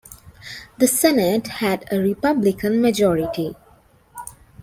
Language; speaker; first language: English; non-native, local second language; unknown